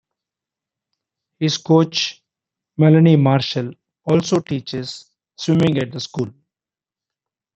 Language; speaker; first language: English; non-native, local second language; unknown